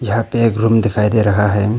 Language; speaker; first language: Hindi; non-native, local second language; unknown